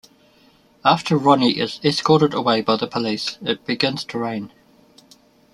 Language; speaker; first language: English; native; English